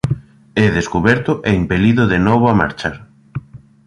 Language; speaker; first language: Galician; native; Galician